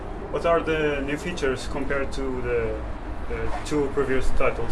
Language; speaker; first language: English; non-native, learner; Portuguese